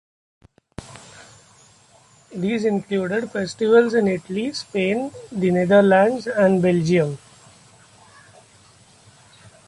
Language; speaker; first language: English; non-native, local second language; Marathi